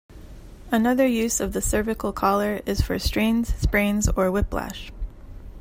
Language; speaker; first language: English; native; English